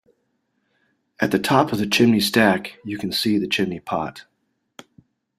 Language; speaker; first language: English; native; English